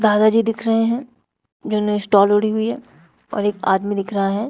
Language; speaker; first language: Hindi; native; Hindi